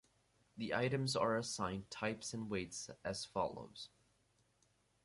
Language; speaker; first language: English; native; English